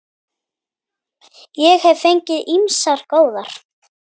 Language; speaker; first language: Icelandic; native; Icelandic